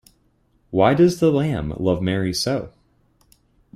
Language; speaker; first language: English; native; English